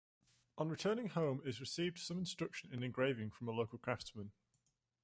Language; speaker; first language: English; native; English